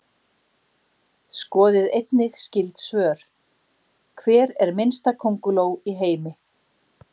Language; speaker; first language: Icelandic; native; Icelandic